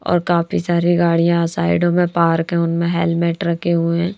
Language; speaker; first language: Hindi; native; Hindi